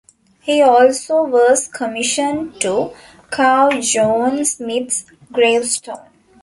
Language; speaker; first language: English; non-native, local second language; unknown